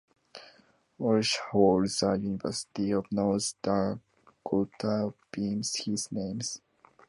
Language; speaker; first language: English; non-native, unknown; Japanese